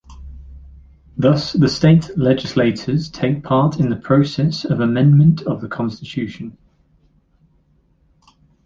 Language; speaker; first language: English; native; English